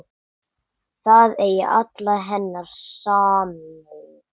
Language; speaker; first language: Icelandic; non-native, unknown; English